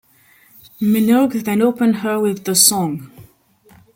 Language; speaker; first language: English; non-native, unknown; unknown